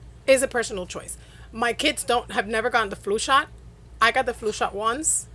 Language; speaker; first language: English; non-native, fluent; Spanish